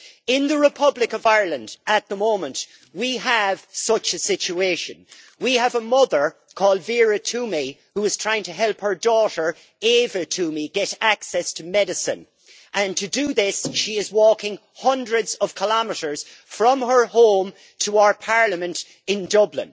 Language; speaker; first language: English; native; English